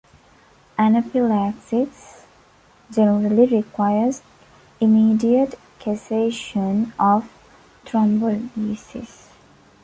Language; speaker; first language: English; non-native, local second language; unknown